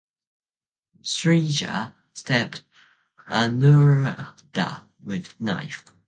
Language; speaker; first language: English; non-native, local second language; Cantonese